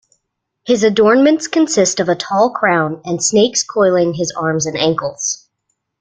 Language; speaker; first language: English; native; English